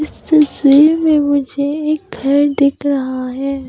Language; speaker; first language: Hindi; non-native, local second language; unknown